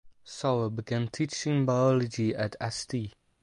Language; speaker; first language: English; non-native, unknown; Dutch